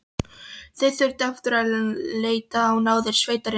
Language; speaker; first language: Icelandic; non-native, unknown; Polish